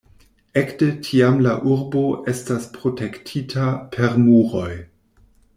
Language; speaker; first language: Esperanto; non-native, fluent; German